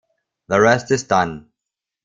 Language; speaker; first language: English; non-native, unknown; German